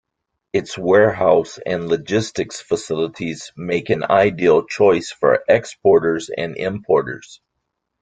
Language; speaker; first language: English; native; English